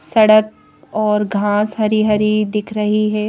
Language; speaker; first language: Hindi; native; Hindi